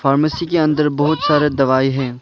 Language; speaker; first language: Hindi; non-native, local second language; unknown